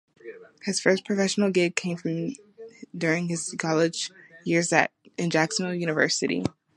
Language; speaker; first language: English; native; English